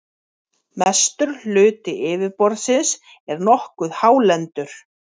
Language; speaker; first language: Icelandic; native; Icelandic